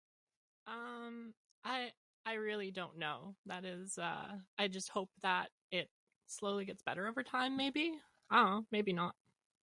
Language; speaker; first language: English; native; English